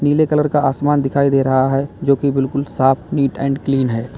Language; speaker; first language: Hindi; native; Hindi